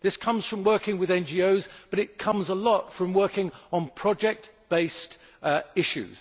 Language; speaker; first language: English; native; English